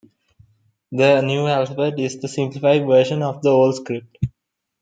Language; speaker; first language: English; non-native, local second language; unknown